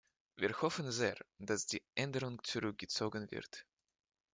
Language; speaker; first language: German; non-native, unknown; Russian